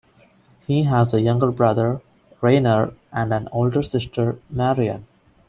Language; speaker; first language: English; non-native, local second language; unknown